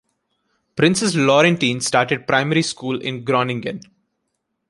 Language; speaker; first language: English; non-native, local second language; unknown